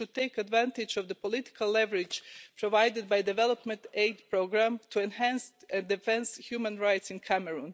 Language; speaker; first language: English; non-native, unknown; Croatian